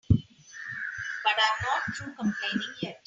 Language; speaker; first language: English; non-native, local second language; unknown